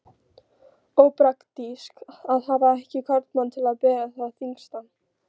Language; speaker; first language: Icelandic; non-native, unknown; Polish